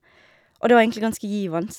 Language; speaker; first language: Norwegian; native; Norwegian